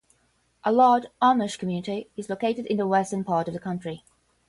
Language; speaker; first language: English; non-native, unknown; Portuguese